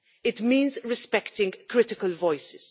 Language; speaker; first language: English; non-native, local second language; Maltese